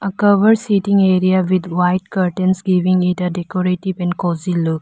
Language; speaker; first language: English; non-native, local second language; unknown